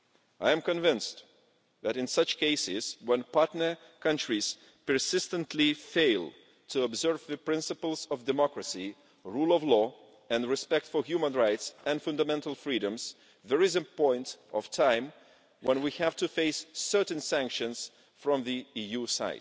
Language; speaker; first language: English; non-native, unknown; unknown